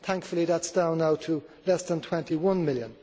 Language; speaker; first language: English; native; English